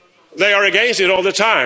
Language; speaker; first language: English; non-native, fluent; Swedish